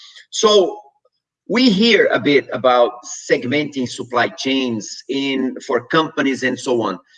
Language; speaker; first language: English; non-native, fluent; Portuguese